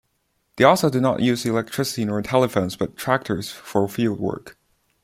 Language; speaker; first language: English; non-native, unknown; Chinese